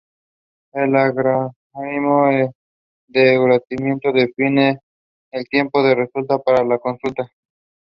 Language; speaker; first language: English; non-native, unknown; Spanish